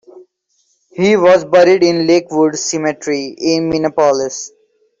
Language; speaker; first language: English; non-native, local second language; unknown